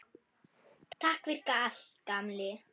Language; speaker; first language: Icelandic; non-native, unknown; German